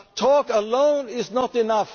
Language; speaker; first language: English; non-native, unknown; German